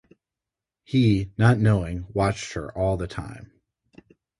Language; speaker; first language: English; native; English